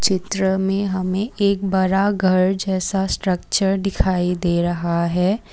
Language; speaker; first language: Hindi; non-native, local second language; Assamese